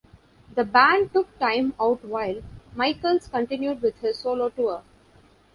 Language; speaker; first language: English; non-native, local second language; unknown